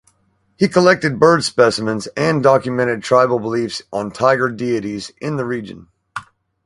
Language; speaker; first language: English; native; English